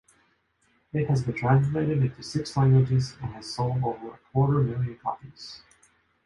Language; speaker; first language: English; non-native, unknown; Japanese